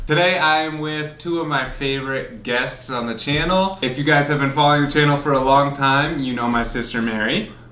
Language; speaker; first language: English; native; English